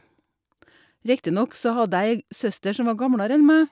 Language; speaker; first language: Norwegian; native; Norwegian